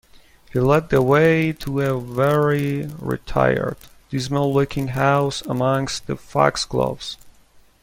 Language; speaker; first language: English; non-native, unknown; Persian